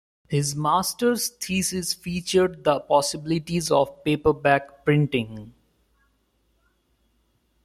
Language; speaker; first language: English; non-native, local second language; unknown